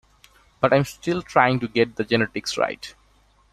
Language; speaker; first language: English; non-native, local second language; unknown